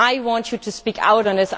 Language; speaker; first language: English; non-native, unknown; German